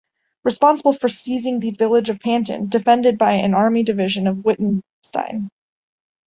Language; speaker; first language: English; native; English